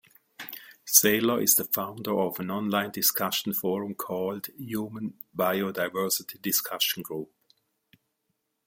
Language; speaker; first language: English; non-native, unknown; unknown